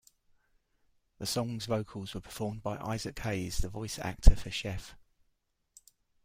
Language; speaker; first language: English; native; English